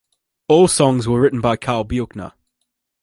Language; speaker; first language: English; native; English